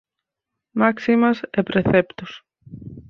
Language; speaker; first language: Galician; native; Galician